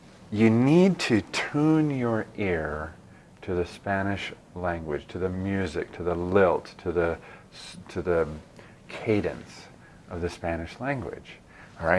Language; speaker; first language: English; native; English